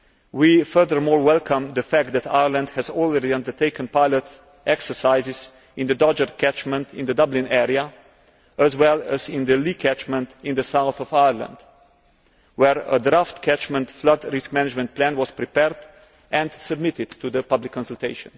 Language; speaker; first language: English; non-native, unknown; Slovenian